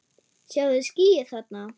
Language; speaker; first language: Icelandic; non-native, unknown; German